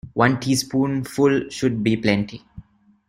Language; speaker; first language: English; non-native, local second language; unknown